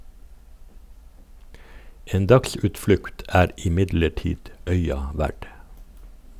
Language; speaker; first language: Norwegian; native; Norwegian